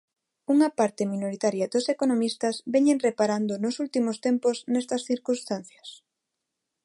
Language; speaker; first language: Galician; non-native, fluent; Spanish